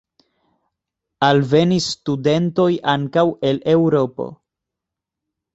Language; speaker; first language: Esperanto; non-native, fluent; Spanish